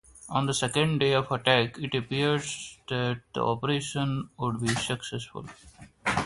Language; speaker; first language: English; non-native, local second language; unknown